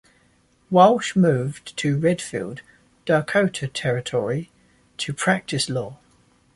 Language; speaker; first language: English; native; English